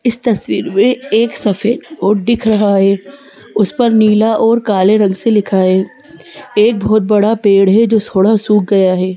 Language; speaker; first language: Hindi; native; Hindi